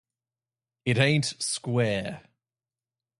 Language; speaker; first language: English; native; English